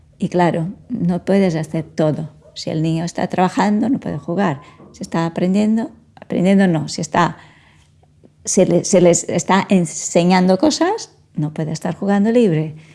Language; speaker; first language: Spanish; non-native, fluent; Portuguese